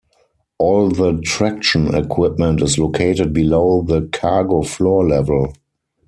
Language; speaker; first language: English; non-native, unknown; German